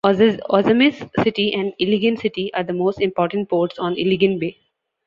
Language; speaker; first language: English; non-native, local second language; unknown